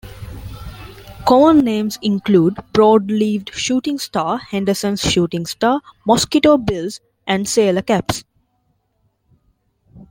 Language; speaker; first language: English; non-native, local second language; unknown